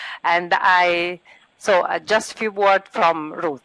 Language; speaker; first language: English; non-native, learner; Italian